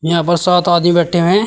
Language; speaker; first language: Hindi; native; Hindi